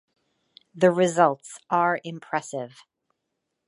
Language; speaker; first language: English; native; English